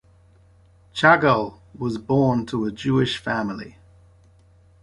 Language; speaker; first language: English; native; English